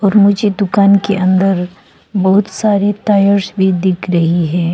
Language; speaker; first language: Hindi; non-native, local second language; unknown